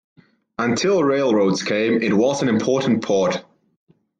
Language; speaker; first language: English; non-native, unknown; German